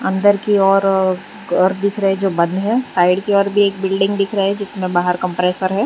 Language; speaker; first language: Hindi; non-native, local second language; Gujarati